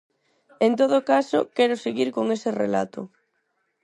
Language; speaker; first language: Galician; non-native, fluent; Spanish